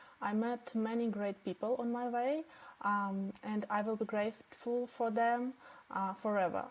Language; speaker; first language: English; non-native, fluent; Ukrainian